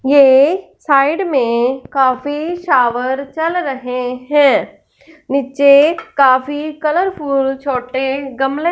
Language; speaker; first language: Hindi; non-native, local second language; Punjabi